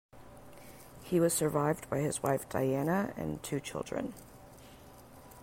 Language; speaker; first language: English; native; English